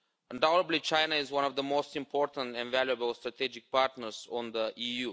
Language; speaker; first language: English; non-native, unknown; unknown